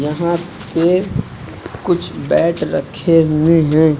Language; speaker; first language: Hindi; native; Hindi